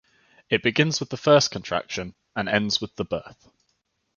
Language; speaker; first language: English; native; English